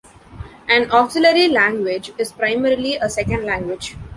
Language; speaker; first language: English; non-native, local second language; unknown